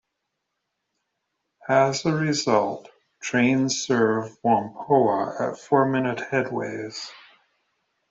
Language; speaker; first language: English; native; English